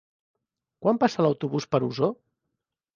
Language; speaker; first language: Catalan; native; Catalan